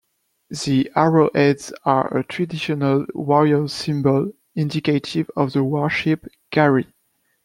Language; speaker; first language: English; non-native, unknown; French